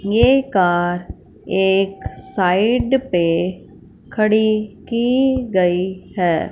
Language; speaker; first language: Hindi; non-native, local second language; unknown